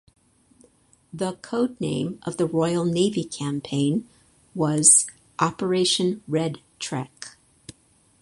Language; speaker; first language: English; native; English